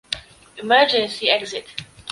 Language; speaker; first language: English; non-native, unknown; Polish